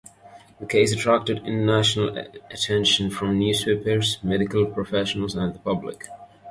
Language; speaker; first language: English; native; English